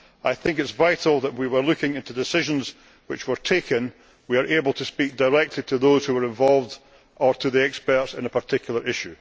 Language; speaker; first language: English; native; English